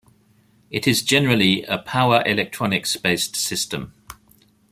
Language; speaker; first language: English; native; English